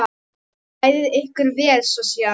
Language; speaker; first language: Icelandic; non-native, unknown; Polish